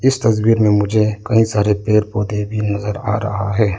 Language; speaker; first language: Hindi; non-native, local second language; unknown